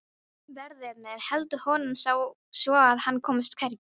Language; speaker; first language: Icelandic; non-native, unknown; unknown